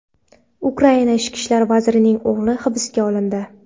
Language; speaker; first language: Uzbek; non-native, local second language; Kara-Kalpak